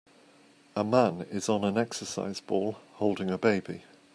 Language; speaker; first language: English; native; English